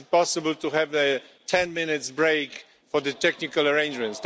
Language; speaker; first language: English; non-native, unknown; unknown